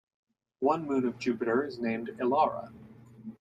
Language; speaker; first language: English; native; English